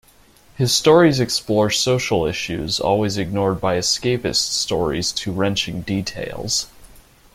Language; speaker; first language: English; native; English